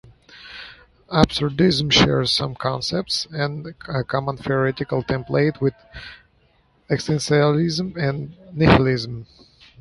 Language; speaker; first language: English; native; English